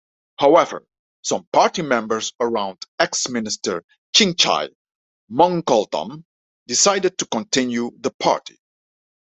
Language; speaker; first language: English; non-native, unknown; Dutch